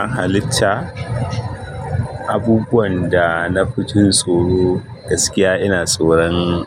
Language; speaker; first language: Hausa; native; Hausa